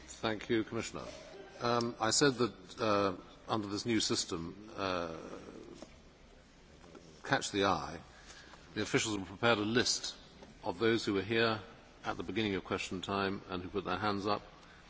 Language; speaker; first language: English; native; English